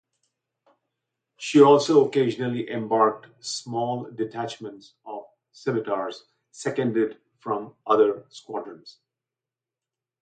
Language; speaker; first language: English; non-native, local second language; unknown